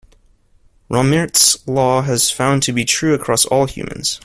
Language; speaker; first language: English; native; English